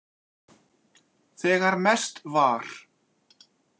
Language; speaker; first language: Icelandic; native; Icelandic